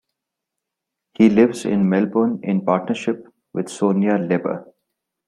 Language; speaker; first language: English; non-native, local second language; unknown